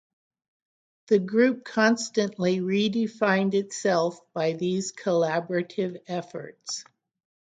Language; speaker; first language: English; native; English